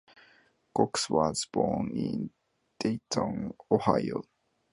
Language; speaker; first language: English; non-native, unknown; Japanese